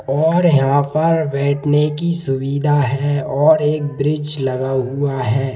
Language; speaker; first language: Hindi; native; Hindi